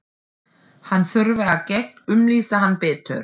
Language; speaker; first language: Icelandic; non-native, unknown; German